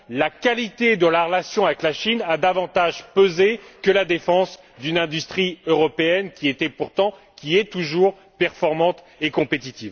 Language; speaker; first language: French; native; French